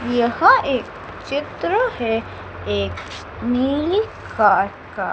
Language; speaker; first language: Hindi; native; Hindi